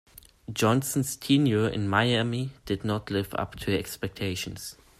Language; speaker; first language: English; non-native, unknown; German